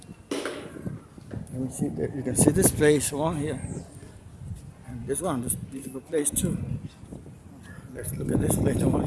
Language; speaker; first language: English; non-native, local second language; Spanish